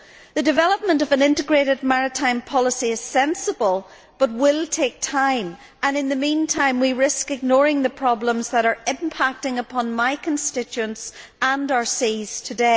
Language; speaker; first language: English; native; English